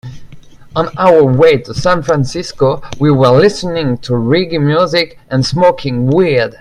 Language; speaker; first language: English; non-native, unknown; French